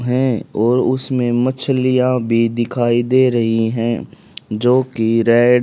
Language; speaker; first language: Hindi; native; Hindi